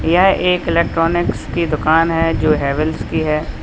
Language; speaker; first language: Hindi; native; Hindi